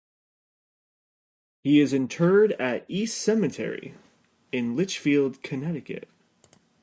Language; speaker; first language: English; native; English